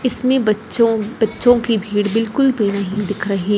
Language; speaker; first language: Hindi; non-native, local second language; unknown